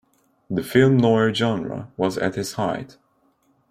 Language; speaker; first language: English; non-native, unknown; Turkish